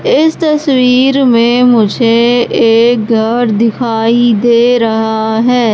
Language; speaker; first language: Hindi; native; Hindi